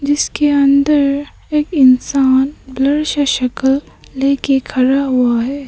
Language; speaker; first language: Hindi; early bilingual, other home language; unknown